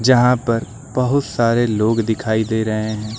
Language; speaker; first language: Hindi; native; Hindi